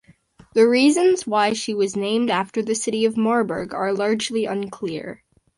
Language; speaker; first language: English; native; English